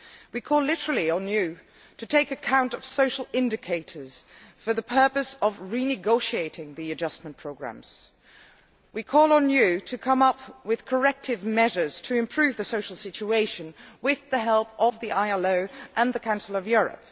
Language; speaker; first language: English; non-native, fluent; Dutch